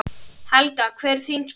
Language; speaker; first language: Icelandic; native; Icelandic